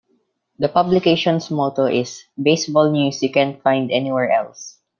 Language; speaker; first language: English; non-native, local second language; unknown